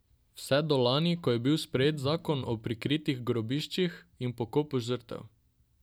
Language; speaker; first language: Slovenian; non-native, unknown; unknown